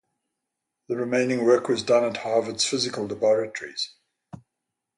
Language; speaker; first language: English; native; English